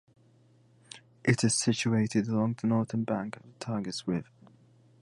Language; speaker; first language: English; native; English